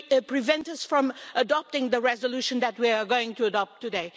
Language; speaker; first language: English; non-native, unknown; Portuguese